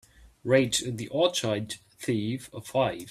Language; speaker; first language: English; non-native, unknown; German